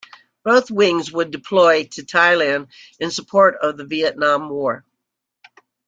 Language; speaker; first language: English; native; English